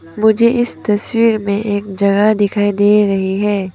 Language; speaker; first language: Hindi; non-native, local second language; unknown